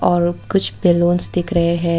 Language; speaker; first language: Hindi; non-native, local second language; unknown